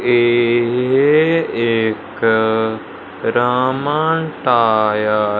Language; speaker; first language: Hindi; non-native, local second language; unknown